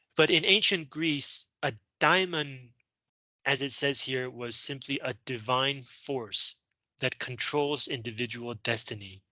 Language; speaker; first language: English; non-native, fluent; Chinese